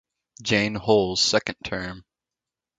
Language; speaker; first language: English; native; English